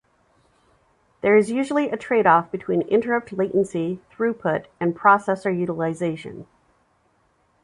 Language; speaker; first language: English; native; English